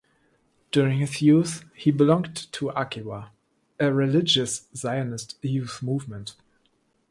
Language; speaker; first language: English; non-native, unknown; German